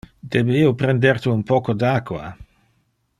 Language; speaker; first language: Interlingua; non-native, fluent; Dutch